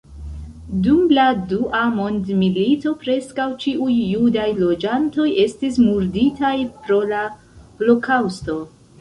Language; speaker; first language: Esperanto; non-native, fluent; Central Kurdish